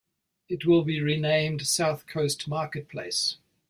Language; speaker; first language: English; native; English